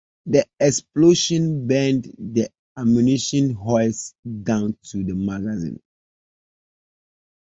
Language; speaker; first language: English; native; English